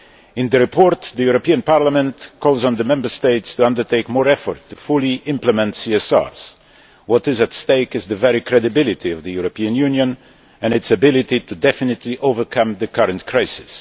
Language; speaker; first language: English; non-native, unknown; Polish